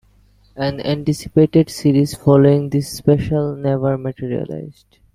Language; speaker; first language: English; non-native, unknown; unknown